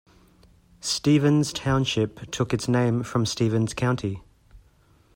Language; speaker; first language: English; native; English